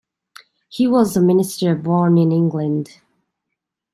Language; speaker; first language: English; native; English